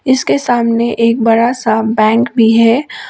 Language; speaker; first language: Hindi; non-native, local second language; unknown